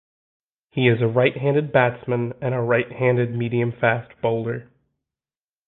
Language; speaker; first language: English; native; English